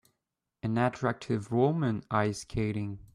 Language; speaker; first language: English; native; English